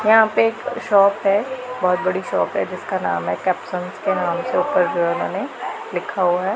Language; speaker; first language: Hindi; non-native, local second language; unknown